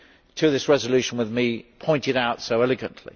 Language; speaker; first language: English; native; English